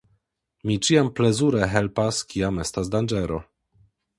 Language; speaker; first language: Esperanto; non-native, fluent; Polish